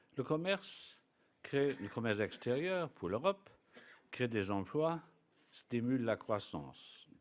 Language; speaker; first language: French; non-native, local second language; Luxembourgish